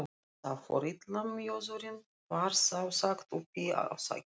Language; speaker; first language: Icelandic; non-native, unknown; Russian